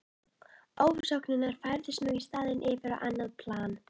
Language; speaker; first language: Icelandic; native; Icelandic